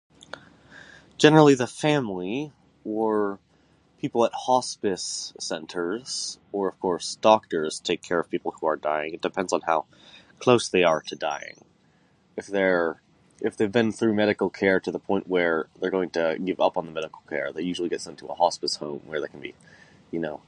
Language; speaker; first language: English; native; English